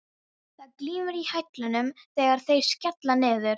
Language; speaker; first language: Icelandic; non-native, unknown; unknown